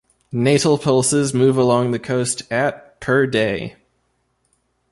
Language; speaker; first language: English; native; English